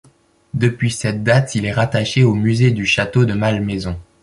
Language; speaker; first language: French; native; French